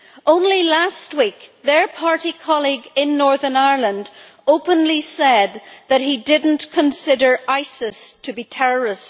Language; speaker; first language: English; native; English